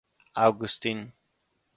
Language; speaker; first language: English; non-native, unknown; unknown